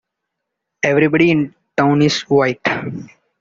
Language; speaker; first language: English; non-native, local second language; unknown